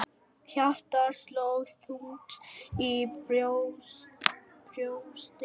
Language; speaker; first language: Icelandic; non-native, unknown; Vietnamese